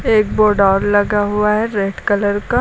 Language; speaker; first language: Hindi; native; Hindi